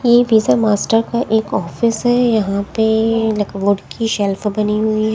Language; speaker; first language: Hindi; non-native, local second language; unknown